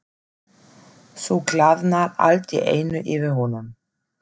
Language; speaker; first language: Icelandic; non-native, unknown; German